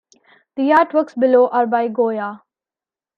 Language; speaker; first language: English; non-native, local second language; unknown